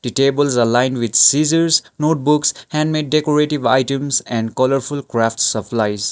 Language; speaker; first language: English; non-native, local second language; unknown